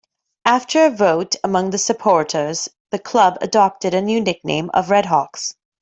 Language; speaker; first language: English; native; English